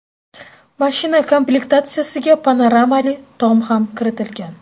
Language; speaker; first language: Uzbek; native; Uzbek